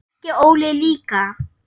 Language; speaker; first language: Icelandic; non-native, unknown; German